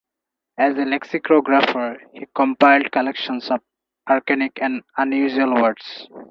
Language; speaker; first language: English; non-native, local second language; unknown